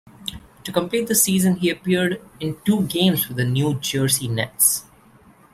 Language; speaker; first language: English; non-native, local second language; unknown